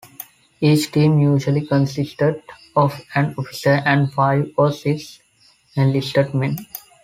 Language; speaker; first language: English; non-native, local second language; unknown